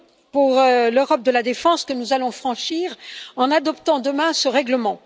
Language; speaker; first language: French; native; French